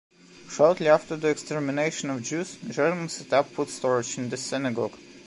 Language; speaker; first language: English; non-native, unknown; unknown